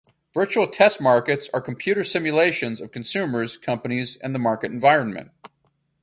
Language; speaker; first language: English; native; English